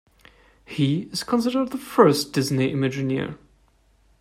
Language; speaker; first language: English; non-native, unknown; German